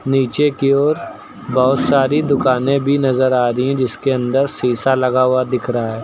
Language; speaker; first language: Hindi; native; Hindi